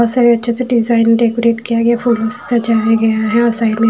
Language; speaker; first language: Hindi; non-native, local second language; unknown